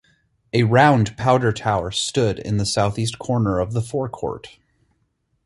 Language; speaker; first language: English; native; English